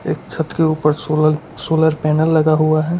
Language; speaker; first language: Hindi; non-native, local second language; Gujarati